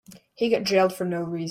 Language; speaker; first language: English; native; English